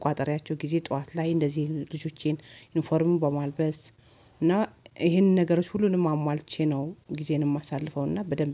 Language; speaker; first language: Amharic; native; Amharic